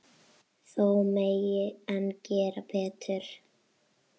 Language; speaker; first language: Icelandic; native; Icelandic